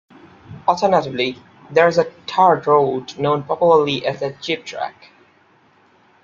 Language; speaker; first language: English; non-native, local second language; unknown